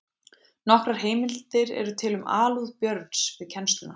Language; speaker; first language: Icelandic; native; Icelandic